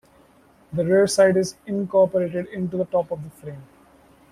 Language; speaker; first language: English; non-native, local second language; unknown